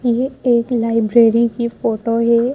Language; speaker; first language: Hindi; native; Hindi